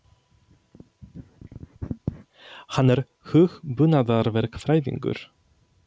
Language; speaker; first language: Icelandic; non-native, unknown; Polish